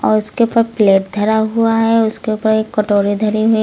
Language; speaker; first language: Hindi; native; Hindi